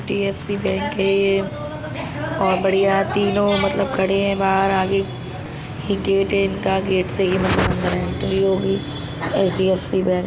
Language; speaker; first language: Hindi; native; Hindi